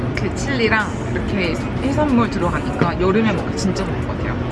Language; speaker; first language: Korean; native; Korean